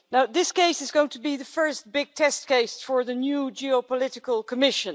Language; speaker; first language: English; non-native, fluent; Dutch